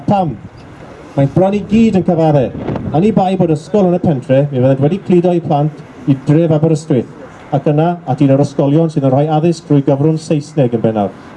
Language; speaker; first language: Welsh; native; Welsh